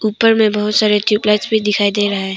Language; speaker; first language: Hindi; non-native, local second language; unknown